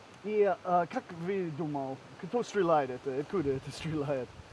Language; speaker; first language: Russian; non-native, learner; English